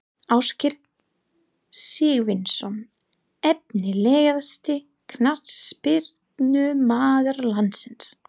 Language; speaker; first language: Icelandic; non-native, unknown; English